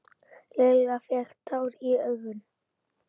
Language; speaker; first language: Icelandic; native; Icelandic